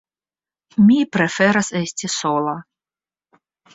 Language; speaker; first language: Esperanto; non-native, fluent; Russian